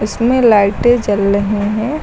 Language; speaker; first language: Hindi; native; Hindi